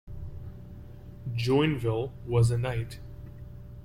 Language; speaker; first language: English; native; English